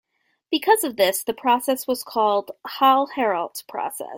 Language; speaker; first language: English; native; English